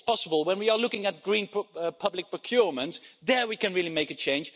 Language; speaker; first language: English; non-native, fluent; Dutch